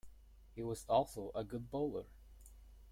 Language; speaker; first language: English; non-native, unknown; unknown